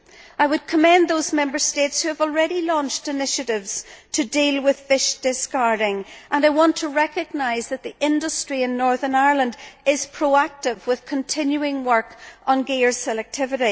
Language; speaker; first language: English; native; English